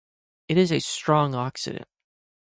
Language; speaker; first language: English; native; English